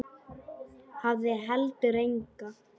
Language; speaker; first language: Icelandic; non-native, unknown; Polish